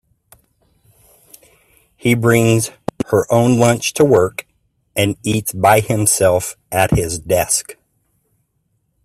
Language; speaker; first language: English; native; English